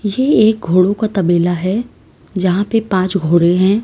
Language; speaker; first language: Hindi; native; Hindi